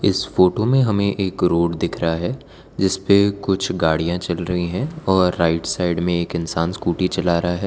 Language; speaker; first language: Hindi; non-native, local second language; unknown